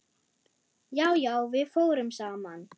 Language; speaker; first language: Icelandic; non-native, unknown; German